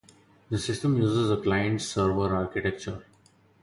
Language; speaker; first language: English; non-native, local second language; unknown